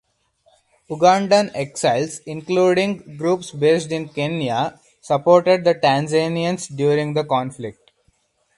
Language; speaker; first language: English; non-native, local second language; Hindi